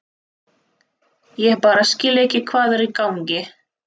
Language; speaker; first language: Icelandic; non-native, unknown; Russian